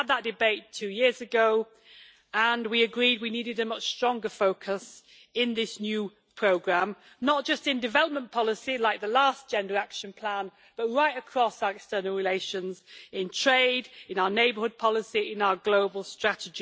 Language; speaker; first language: English; native; English